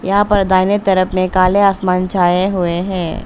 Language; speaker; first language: Hindi; non-native, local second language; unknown